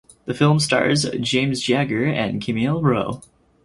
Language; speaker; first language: English; native; English